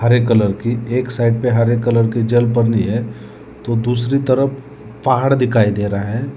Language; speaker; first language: Hindi; non-native, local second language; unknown